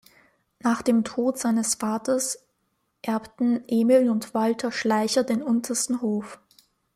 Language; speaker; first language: German; native; German